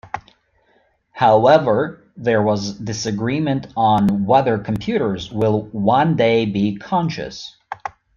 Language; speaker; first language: English; native; English